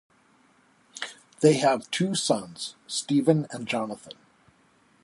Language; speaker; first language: English; native; English